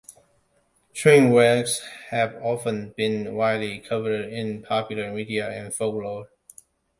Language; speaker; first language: English; non-native, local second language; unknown